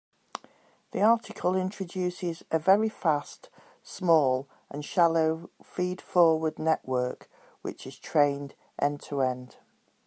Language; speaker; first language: English; native; English